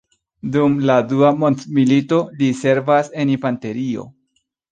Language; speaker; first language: Esperanto; non-native, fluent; Spanish